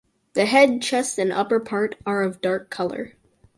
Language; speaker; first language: English; native; English